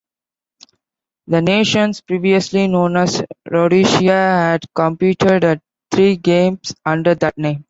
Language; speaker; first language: English; non-native, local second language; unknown